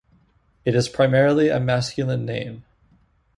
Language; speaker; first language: English; native; English